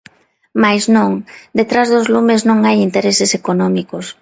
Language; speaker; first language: Galician; non-native, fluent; Spanish